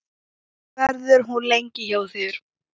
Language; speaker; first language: Icelandic; non-native, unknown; Thai